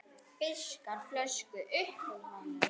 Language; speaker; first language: Icelandic; native; Icelandic